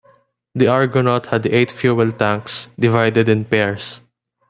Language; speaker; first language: English; non-native, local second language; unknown